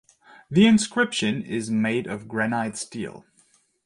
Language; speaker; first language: English; non-native, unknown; German